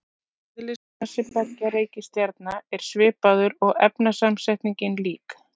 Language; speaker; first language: Icelandic; native; Icelandic